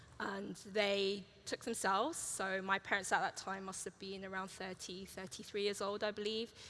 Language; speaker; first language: English; early bilingual, other home language; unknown